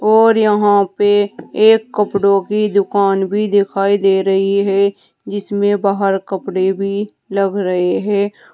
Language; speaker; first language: Hindi; native; Hindi